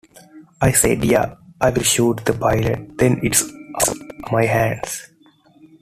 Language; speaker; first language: English; non-native, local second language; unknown